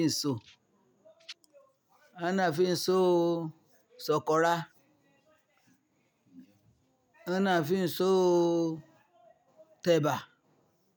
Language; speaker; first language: Hausa; non-native, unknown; Yoruba